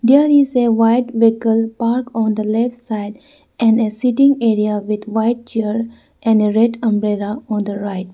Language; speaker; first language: English; non-native, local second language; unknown